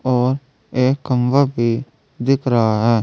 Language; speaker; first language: Hindi; native; Hindi